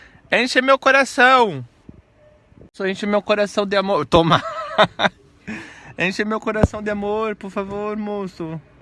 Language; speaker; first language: Portuguese; non-native, related language; Spanish